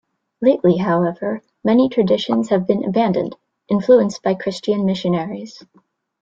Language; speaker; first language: English; native; English